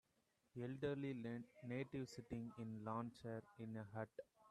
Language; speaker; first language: English; non-native, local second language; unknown